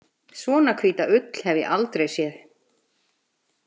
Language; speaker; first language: Icelandic; native; Icelandic